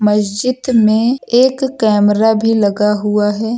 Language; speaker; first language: Hindi; native; Hindi